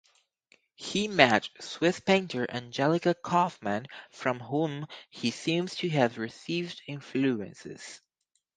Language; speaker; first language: English; native; English